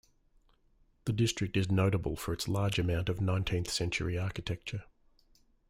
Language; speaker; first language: English; native; English